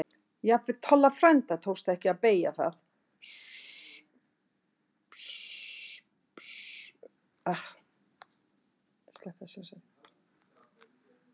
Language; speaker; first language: Icelandic; native; Icelandic